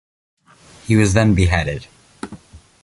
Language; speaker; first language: English; native; English